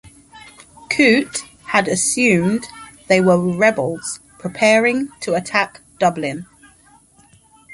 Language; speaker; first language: English; native; English